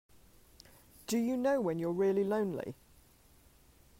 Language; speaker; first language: English; native; English